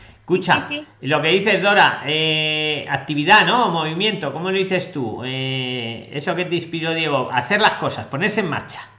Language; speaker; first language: Spanish; native; Spanish